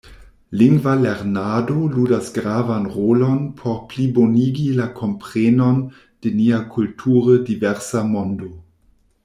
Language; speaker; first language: Esperanto; non-native, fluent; German